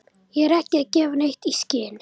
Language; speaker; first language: Icelandic; non-native, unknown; Romanian